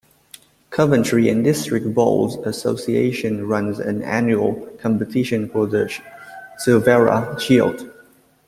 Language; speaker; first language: English; native; English